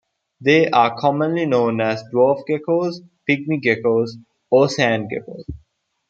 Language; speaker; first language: English; non-native, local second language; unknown